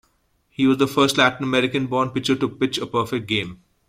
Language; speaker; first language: English; native; English